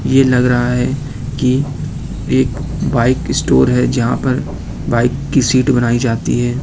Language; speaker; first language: Hindi; native; Hindi